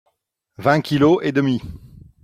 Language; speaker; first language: French; non-native, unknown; Dutch